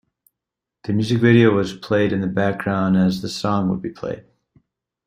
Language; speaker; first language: English; native; English